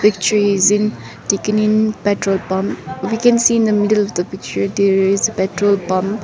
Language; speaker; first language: English; non-native, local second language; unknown